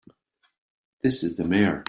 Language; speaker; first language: English; native; English